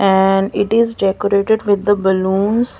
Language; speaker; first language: English; non-native, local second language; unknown